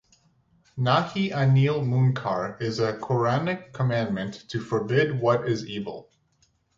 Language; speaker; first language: English; native; English